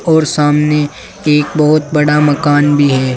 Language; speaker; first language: Hindi; native; Hindi